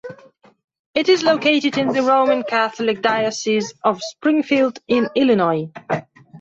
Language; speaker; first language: English; non-native, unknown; Belarusian